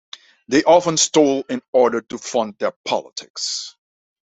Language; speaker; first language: English; non-native, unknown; Dutch